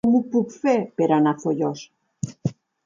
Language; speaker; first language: Catalan; native; Catalan